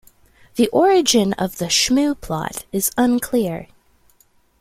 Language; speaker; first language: English; native; English